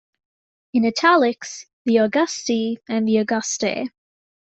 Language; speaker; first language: English; native; English